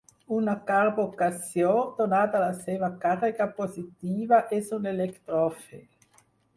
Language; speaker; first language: Catalan; non-native, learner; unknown